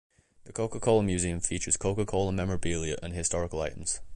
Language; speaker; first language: English; native; English